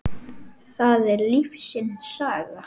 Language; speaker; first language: Icelandic; native; Icelandic